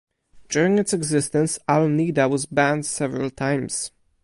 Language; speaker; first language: English; non-native, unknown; Polish